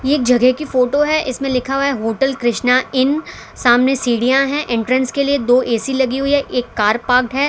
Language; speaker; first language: Hindi; non-native, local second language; Gujarati